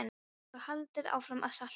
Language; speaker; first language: Icelandic; non-native, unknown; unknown